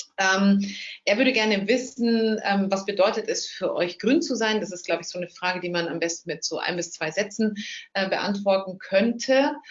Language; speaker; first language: German; native; German